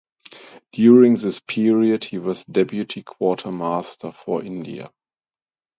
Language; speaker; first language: English; non-native, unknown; German